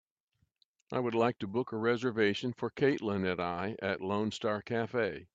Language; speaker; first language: English; native; English